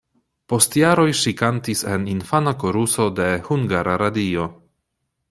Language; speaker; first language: Esperanto; non-native, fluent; Polish